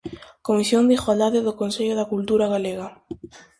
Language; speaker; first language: Galician; native; Galician